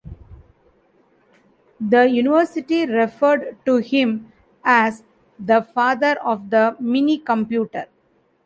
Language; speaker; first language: English; non-native, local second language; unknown